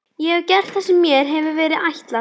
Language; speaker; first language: Icelandic; native; Icelandic